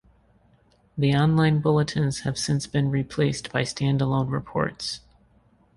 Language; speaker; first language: English; native; English